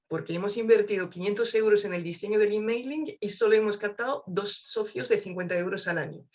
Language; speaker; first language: Spanish; non-native, fluent; French